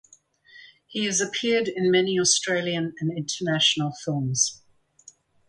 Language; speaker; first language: English; native; English